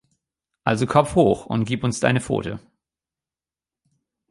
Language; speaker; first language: German; native; German